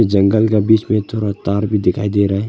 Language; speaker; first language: Hindi; non-native, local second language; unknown